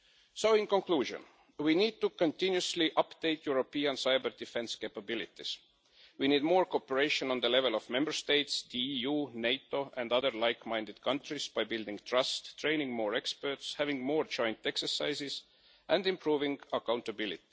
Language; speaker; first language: English; non-native, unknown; Estonian